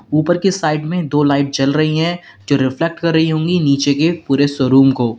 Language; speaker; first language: Hindi; native; Hindi